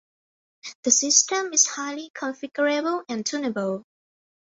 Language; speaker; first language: English; non-native, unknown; Thai